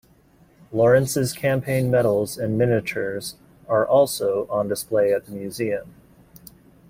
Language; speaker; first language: English; native; English